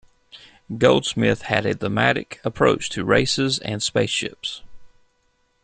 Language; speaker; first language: English; native; English